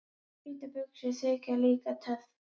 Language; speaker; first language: Icelandic; native; Icelandic